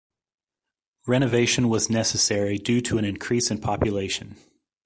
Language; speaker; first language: English; native; English